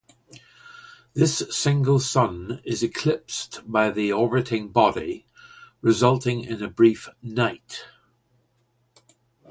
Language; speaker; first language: English; native; English